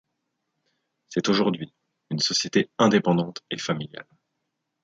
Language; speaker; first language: French; native; French